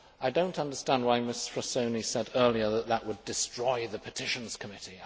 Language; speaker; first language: English; native; English